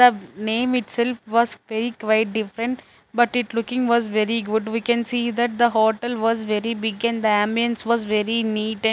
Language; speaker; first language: English; non-native, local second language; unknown